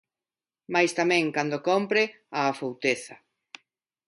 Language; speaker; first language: Galician; non-native, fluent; Spanish